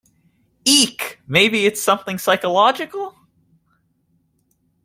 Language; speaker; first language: English; native; English